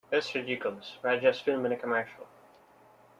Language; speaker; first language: English; native; English